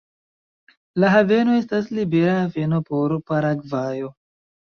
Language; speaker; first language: Esperanto; non-native, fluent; Chinese